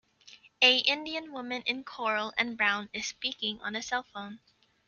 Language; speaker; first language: English; native; English